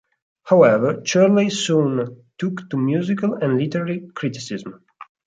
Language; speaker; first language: English; non-native, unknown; Italian